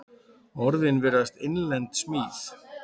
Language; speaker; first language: Icelandic; native; Icelandic